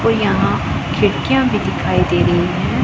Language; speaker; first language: Hindi; non-native, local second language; Punjabi